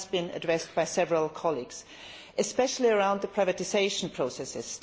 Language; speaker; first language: English; non-native, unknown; German